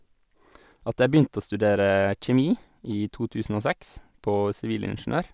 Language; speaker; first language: Norwegian; native; Norwegian